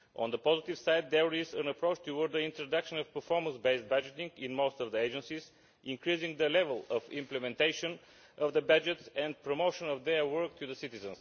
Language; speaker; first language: English; non-native, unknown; Bulgarian